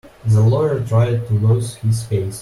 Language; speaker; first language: English; non-native, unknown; Russian